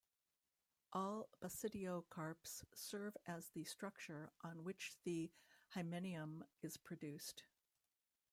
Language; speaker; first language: English; native; English